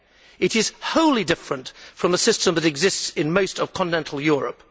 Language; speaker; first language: English; native; English